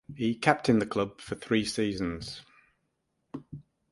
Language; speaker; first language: English; native; English